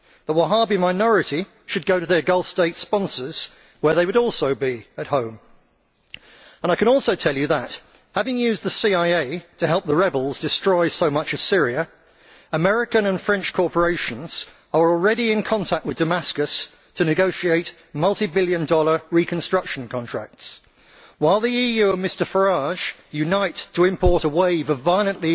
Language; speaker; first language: English; native; English